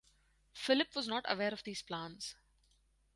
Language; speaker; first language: English; non-native, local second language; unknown